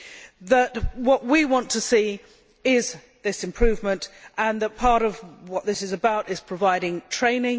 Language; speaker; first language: English; native; English